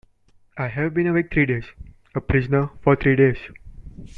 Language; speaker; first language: English; non-native, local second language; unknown